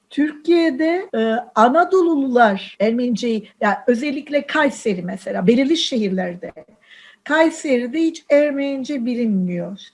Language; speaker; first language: Turkish; non-native, local second language; Armenian